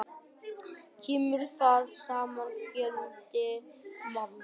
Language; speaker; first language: Icelandic; non-native, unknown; Vietnamese